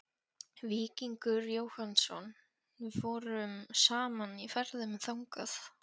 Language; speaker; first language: Icelandic; non-native, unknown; Polish